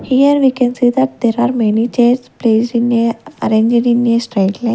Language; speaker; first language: English; non-native, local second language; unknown